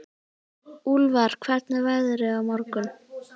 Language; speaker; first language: Icelandic; native; Icelandic